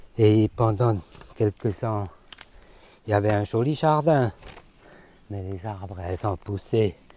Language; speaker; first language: French; non-native, fluent; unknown